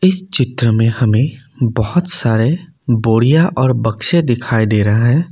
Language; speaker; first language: Hindi; non-native, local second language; Assamese